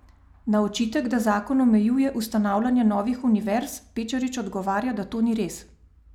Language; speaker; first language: Slovenian; native; Slovenian